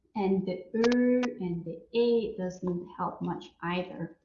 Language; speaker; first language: English; non-native, fluent; Danish